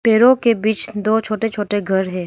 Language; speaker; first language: Hindi; non-native, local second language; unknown